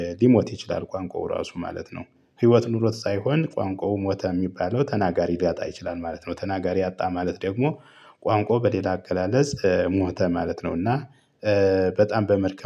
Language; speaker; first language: Amharic; native; Amharic